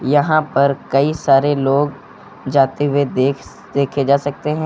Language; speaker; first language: Hindi; native; Hindi